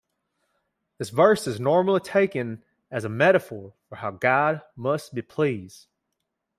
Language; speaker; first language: English; native; English